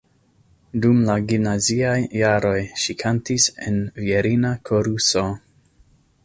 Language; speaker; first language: Esperanto; non-native, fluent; English